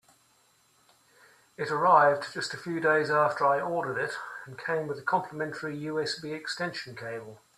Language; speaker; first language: English; native; English